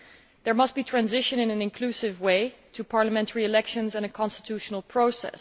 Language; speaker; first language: English; non-native, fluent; Dutch